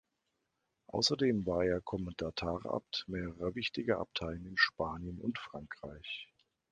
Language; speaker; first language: German; native; German